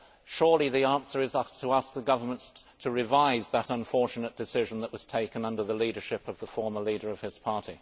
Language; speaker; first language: English; native; English